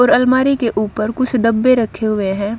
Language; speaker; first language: Hindi; non-native, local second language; Punjabi